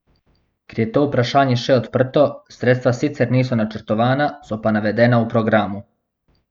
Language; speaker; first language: Slovenian; non-native, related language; Bosnian